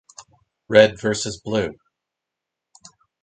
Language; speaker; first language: English; native; English